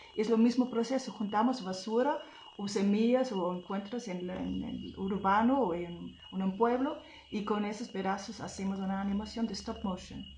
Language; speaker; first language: Spanish; non-native, fluent; German